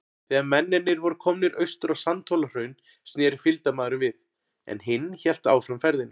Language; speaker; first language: Icelandic; native; Icelandic